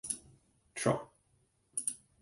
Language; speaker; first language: English; native; English